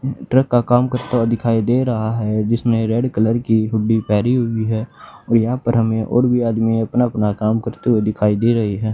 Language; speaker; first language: Hindi; native; Hindi